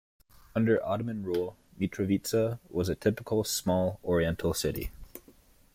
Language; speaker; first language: English; native; English